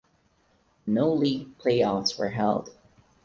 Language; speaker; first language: English; non-native, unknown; Portuguese